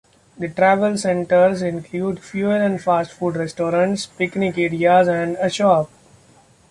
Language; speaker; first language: English; non-native, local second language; Marathi